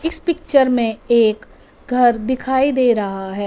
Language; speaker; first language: Hindi; non-native, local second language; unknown